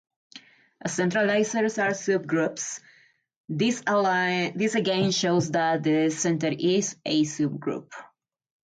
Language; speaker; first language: English; non-native, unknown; Spanish